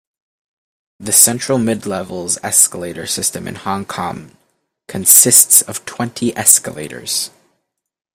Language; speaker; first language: English; native; English